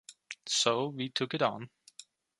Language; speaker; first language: English; non-native, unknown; Turkish